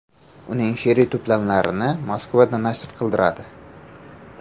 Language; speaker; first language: Uzbek; native; Uzbek